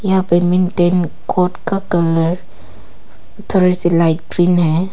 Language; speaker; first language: Hindi; non-native, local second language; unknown